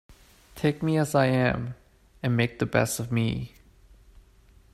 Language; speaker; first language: English; non-native, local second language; Cantonese